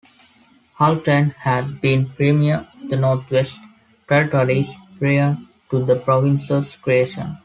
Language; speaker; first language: English; non-native, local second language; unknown